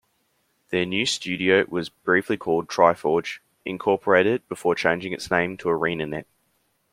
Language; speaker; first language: English; native; English